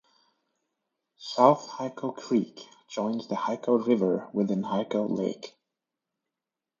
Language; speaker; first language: English; native; English